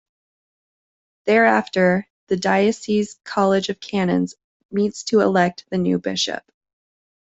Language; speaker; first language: English; native; English